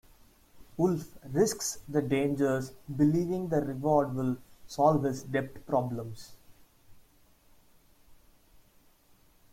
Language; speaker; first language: English; non-native, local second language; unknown